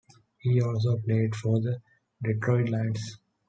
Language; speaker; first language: English; non-native, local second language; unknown